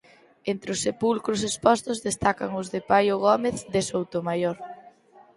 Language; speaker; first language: Galician; native; Galician